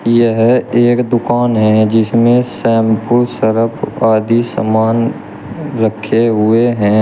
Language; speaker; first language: Hindi; native; Hindi